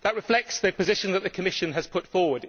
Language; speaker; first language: English; native; English